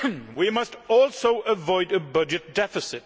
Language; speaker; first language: English; non-native, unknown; Swedish